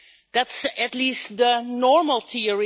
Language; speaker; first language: English; non-native, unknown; Dutch